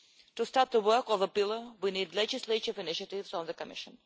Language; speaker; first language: English; non-native, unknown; Russian